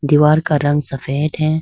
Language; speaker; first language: Hindi; non-native, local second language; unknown